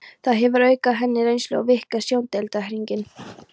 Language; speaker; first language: Icelandic; non-native, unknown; Polish